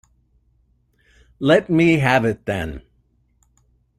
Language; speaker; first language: English; native; English